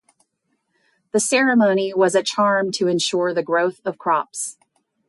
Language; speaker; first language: English; native; English